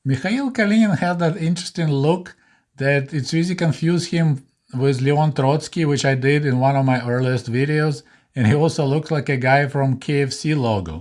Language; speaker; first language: English; non-native, fluent; Russian